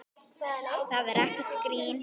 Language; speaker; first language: Icelandic; native; Icelandic